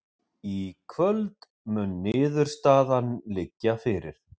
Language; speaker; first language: Icelandic; native; Icelandic